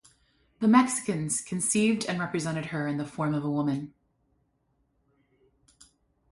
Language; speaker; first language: English; native; English